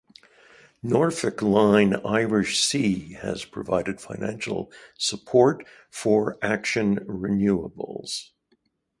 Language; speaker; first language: English; native; English